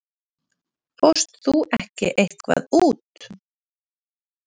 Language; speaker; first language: Icelandic; native; Icelandic